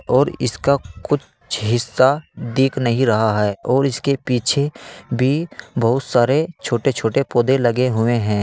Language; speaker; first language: Hindi; native; Hindi